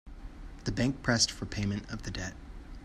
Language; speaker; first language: English; native; English